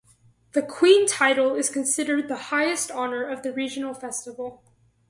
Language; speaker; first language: English; native; English